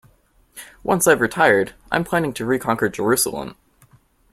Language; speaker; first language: English; native; English